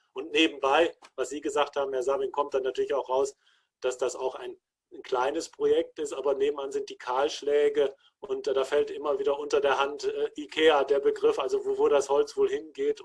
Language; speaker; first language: German; native; German